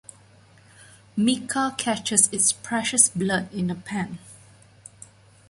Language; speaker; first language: English; non-native, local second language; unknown